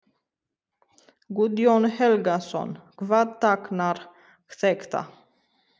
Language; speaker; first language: Icelandic; non-native, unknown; Romanian